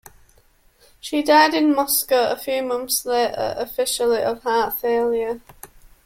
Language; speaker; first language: English; native; English